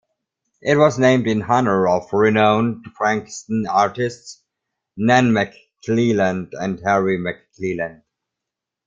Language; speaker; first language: English; non-native, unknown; German